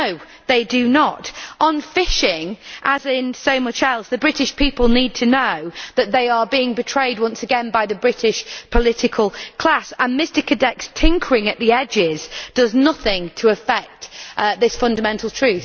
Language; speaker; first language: English; native; English